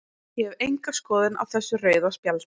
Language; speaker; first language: Icelandic; native; Icelandic